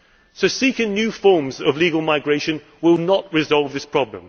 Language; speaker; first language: English; native; English